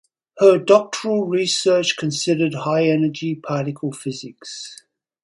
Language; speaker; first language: English; native; English